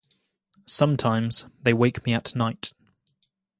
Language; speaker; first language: English; native; English